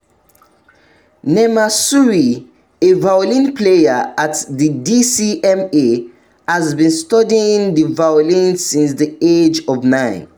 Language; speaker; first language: English; non-native, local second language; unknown